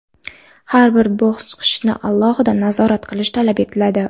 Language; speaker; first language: Uzbek; non-native, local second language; Kara-Kalpak